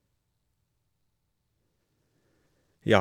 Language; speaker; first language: Norwegian; native; Norwegian